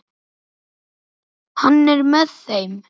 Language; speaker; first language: Icelandic; native; Icelandic